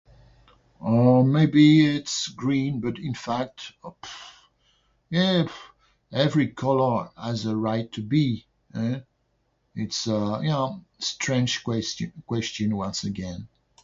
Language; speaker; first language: English; non-native, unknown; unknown